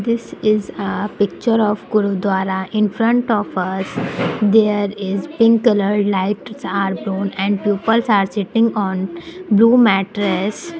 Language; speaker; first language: English; non-native, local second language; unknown